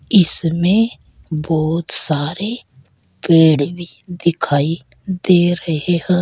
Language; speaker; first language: Hindi; native; Hindi